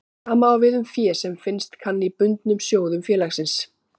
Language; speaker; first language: Icelandic; native; Icelandic